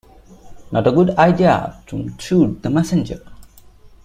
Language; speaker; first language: English; non-native, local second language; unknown